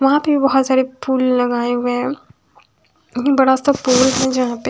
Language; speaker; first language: Hindi; non-native, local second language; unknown